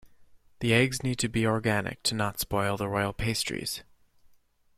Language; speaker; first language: English; native; English